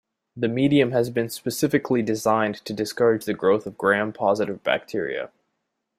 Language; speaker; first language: English; native; English